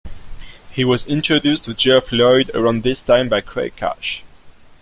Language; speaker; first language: English; non-native, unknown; French